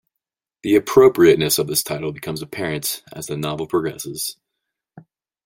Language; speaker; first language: English; native; English